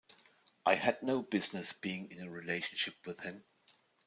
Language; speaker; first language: English; non-native, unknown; German